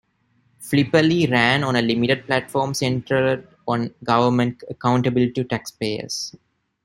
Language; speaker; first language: English; non-native, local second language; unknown